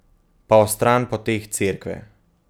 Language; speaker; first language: Slovenian; native; Slovenian